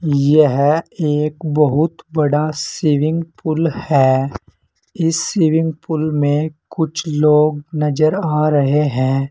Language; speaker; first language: Hindi; native; Hindi